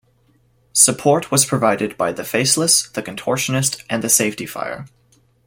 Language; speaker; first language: English; native; English